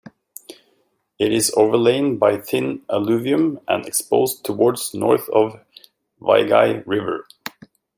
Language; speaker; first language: English; native; English